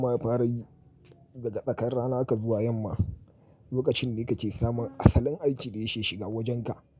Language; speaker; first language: Hausa; native; Hausa